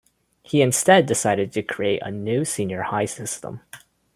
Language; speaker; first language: English; non-native, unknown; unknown